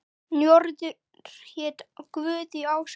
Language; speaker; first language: Icelandic; native; Icelandic